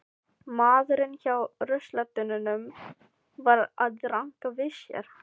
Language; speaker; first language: Icelandic; non-native, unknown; Filipino